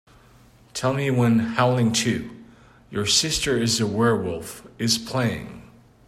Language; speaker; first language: English; native; English